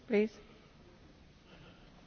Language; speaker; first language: English; non-native, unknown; Finnish